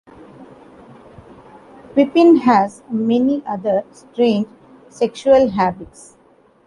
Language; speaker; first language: English; non-native, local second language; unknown